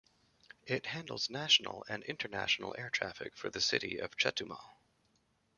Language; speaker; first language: English; native; English